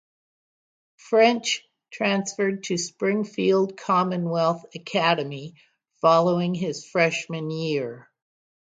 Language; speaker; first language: English; native; English